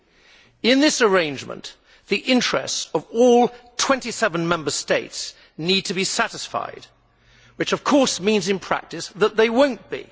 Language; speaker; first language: English; native; English